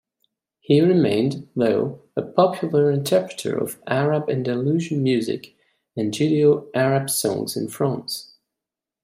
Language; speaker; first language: English; non-native, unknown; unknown